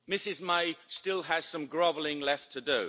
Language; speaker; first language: English; native; English